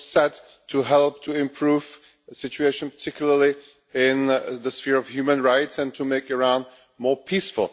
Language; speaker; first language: English; non-native, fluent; Czech